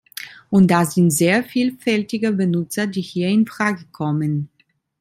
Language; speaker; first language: German; non-native, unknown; Italian